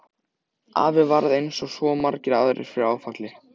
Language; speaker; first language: Icelandic; native; Icelandic